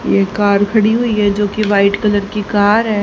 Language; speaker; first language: Hindi; native; Hindi